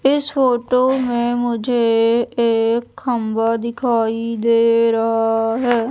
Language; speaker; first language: Hindi; native; Hindi